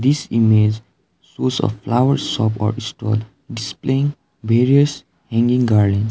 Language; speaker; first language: English; non-native, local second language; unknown